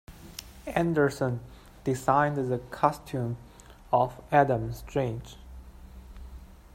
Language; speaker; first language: English; non-native, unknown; Chinese